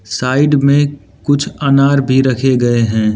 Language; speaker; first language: Hindi; non-native, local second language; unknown